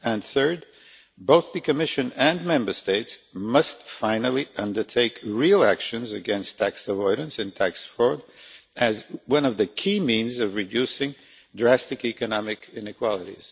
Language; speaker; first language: English; non-native, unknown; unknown